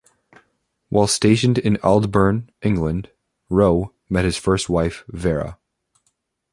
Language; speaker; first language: English; native; English